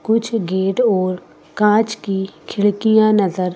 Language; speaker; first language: Hindi; native; Hindi